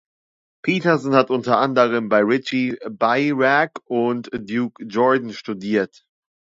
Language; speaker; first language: German; native; German